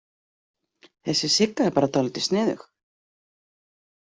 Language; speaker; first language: Icelandic; native; Icelandic